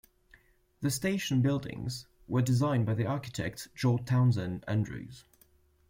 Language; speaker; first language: English; non-native, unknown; French